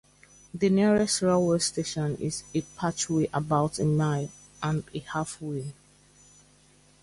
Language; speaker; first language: English; native; English